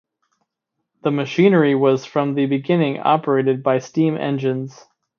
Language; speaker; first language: English; native; English